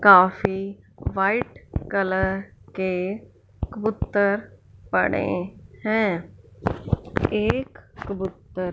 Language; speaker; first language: Hindi; non-native, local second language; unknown